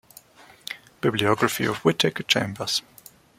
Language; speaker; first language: English; non-native, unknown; German